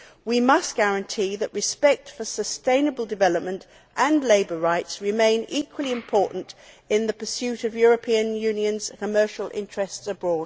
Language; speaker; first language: English; native; English